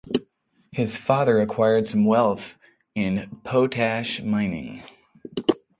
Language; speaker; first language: English; native; English